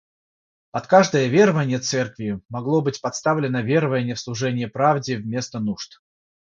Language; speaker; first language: Russian; non-native, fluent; Georgian